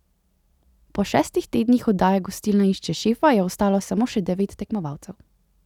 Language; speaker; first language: Slovenian; native; Slovenian